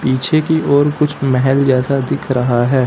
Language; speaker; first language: Hindi; native; Hindi